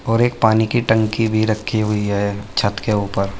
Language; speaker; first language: Hindi; native; Hindi